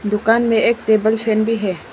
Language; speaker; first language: Hindi; non-native, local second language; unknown